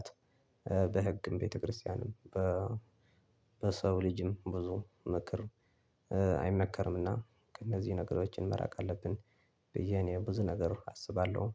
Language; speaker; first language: Amharic; non-native, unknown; Tigrinya